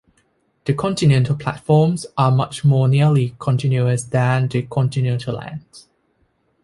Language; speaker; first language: English; non-native, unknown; Thai